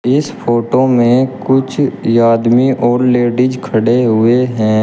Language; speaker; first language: Hindi; native; Hindi